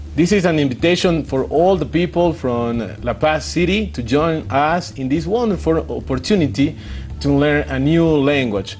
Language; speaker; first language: English; non-native, fluent; Spanish